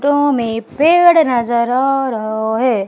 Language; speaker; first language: Hindi; native; Hindi